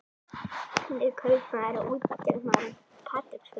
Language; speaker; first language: Icelandic; native; Icelandic